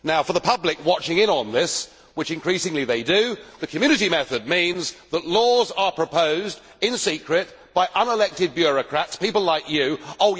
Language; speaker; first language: English; native; English